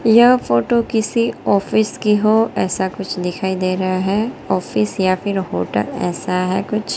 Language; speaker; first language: Hindi; non-native, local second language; Gujarati